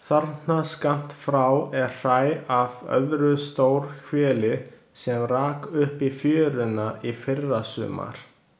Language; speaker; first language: Icelandic; non-native, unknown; Chinese